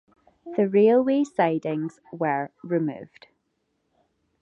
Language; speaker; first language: English; native; English